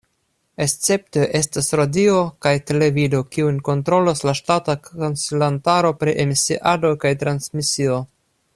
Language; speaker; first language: Esperanto; non-native, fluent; Russian